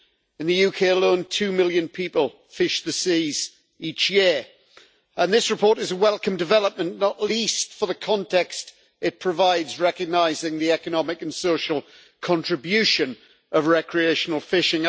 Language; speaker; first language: English; native; English